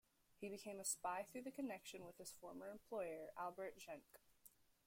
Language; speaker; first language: English; native; English